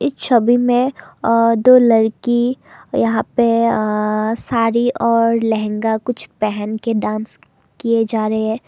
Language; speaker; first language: Hindi; non-native, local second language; Assamese